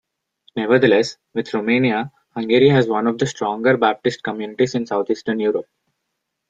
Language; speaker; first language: English; non-native, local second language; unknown